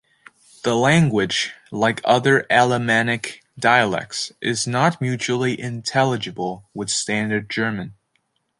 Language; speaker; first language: English; native; English